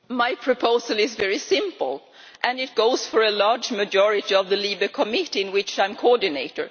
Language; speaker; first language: English; non-native, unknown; Swedish